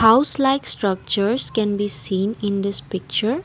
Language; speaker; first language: English; non-native, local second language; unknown